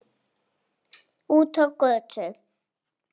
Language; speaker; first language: Icelandic; non-native, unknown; English